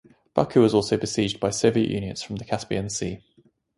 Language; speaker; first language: English; native; English